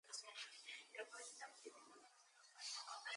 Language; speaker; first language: English; native; English